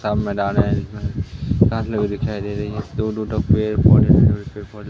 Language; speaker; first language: Hindi; native; Hindi